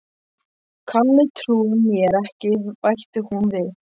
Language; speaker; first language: Icelandic; non-native, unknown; Polish